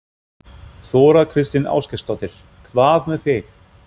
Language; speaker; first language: Icelandic; non-native, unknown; German